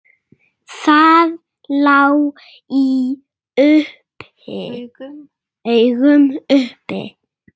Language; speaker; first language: Icelandic; non-native, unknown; Russian